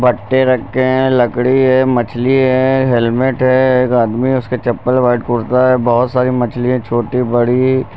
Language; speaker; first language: Hindi; native; Hindi